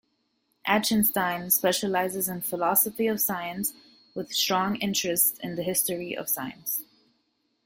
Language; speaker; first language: English; native; English